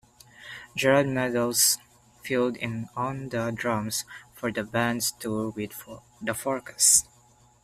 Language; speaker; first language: English; non-native, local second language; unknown